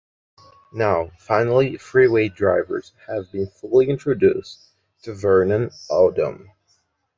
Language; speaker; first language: English; non-native, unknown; Portuguese